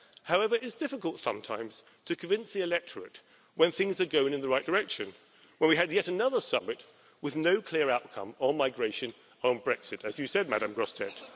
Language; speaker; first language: English; native; English